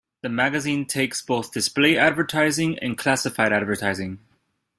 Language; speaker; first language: English; native; English